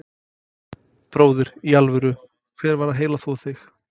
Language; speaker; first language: Icelandic; non-native, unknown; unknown